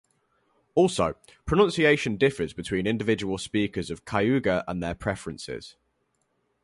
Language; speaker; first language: English; native; English